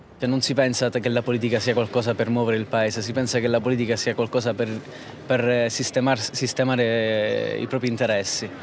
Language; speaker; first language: Italian; native; Italian